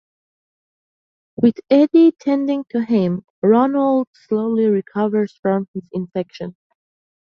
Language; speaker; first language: English; non-native, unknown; Persian